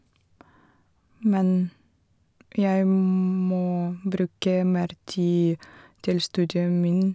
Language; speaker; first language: Norwegian; non-native, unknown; Russian